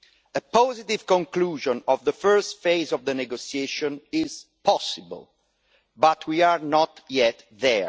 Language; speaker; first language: English; non-native, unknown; Italian